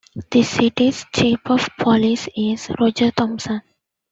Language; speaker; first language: English; non-native, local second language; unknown